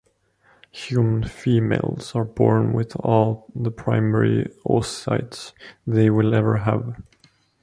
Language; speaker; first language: English; non-native, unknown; Estonian